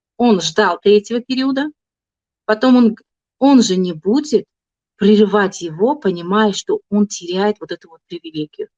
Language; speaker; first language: Russian; non-native, local second language; Tajik